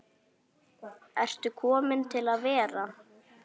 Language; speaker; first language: Icelandic; native; Icelandic